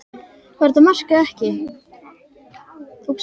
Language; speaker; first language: Icelandic; native; Icelandic